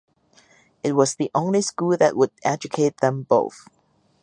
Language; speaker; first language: English; non-native, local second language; Cantonese